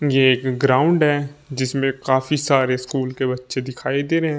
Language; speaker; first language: Hindi; native; Hindi